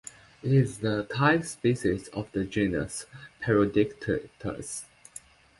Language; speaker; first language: English; non-native, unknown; Chinese